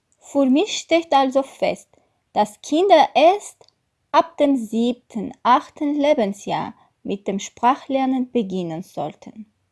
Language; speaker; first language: German; non-native, fluent; Armenian